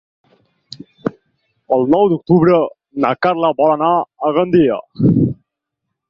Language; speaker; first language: Catalan; native; Catalan